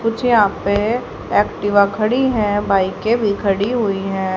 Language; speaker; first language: Hindi; native; Hindi